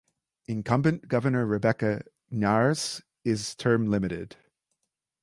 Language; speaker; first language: English; native; English